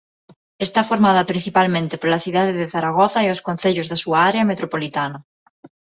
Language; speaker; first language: Galician; non-native, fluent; Spanish